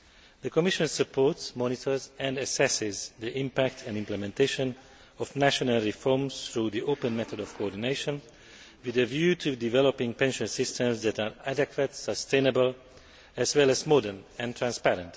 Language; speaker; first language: English; non-native, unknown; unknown